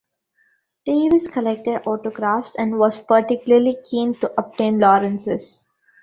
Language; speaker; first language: English; non-native, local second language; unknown